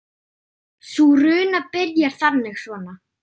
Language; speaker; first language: Icelandic; non-native, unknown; German